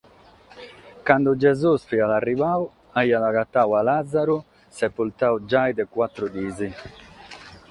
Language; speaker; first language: Sardinian; non-native, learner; Catalan